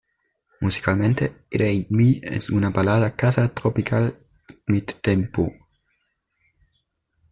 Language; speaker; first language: Spanish; native; Spanish